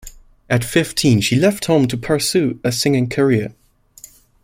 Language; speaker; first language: English; non-native, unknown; German